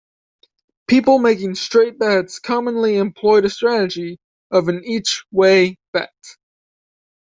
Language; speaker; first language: English; native; English